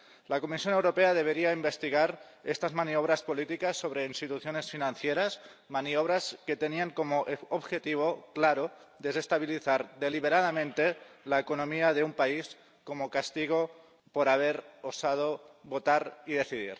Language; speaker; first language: Spanish; non-native, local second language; Catalan